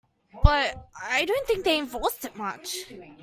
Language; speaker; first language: English; native; English